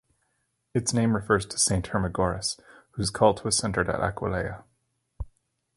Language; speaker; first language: English; native; English